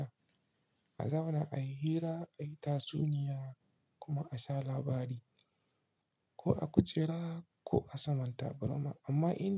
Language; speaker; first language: Hausa; non-native, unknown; Igbo